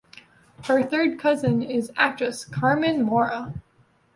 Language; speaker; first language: English; native; English